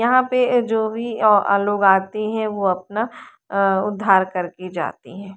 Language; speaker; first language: Hindi; native; Hindi